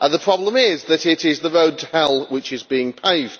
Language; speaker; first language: English; native; English